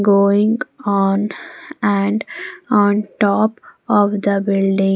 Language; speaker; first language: English; non-native, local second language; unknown